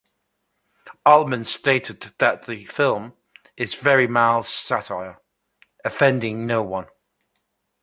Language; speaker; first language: English; native; English